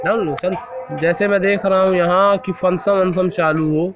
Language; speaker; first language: Hindi; native; Hindi